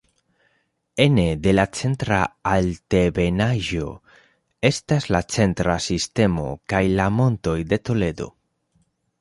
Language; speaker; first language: Esperanto; non-native, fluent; Spanish